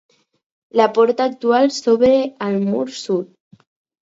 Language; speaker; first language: Catalan; non-native, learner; Spanish